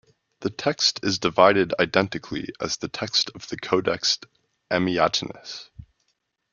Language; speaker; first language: English; native; English